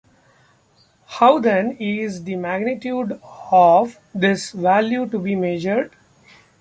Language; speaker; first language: English; non-native, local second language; Marathi